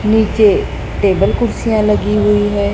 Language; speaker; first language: Hindi; native; Hindi